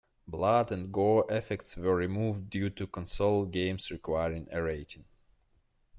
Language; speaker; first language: English; non-native, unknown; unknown